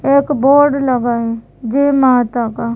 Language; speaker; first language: Hindi; native; Hindi